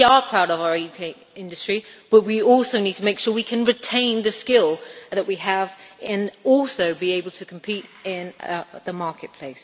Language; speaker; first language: English; native; English